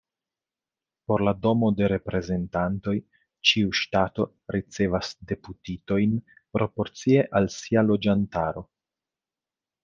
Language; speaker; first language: Esperanto; non-native, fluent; Italian